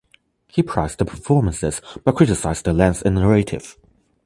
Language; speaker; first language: English; non-native, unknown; Chinese